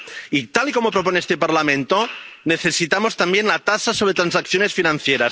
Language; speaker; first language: Spanish; non-native, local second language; Catalan